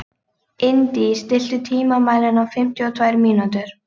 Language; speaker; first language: Icelandic; native; Icelandic